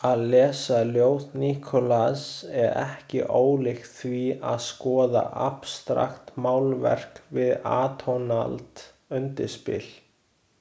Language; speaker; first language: Icelandic; non-native, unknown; Chinese